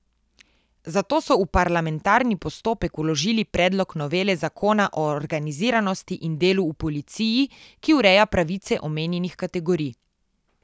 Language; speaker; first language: Slovenian; native; Slovenian